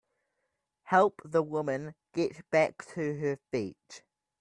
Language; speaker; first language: English; native; English